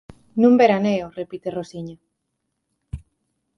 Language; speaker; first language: Galician; native; Galician